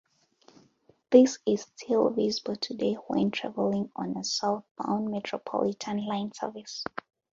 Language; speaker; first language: English; non-native, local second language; Ganda